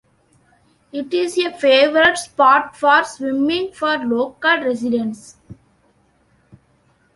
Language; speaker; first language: English; non-native, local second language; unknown